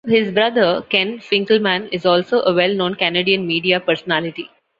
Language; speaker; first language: English; non-native, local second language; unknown